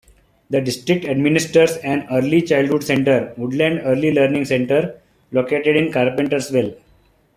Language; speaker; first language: English; non-native, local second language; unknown